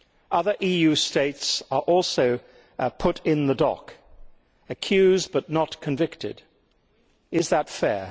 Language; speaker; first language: English; native; English